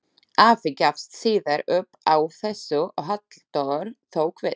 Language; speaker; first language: Icelandic; non-native, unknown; Slovak